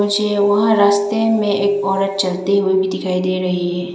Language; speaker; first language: Hindi; non-native, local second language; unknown